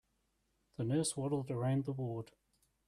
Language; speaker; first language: English; native; English